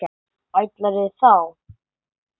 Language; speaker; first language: Icelandic; non-native, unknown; English